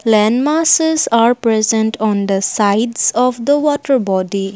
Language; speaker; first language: English; non-native, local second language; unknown